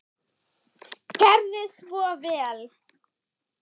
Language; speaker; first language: Icelandic; non-native, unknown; German